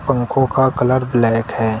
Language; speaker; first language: Hindi; native; Hindi